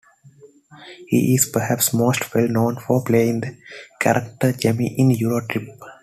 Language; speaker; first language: English; non-native, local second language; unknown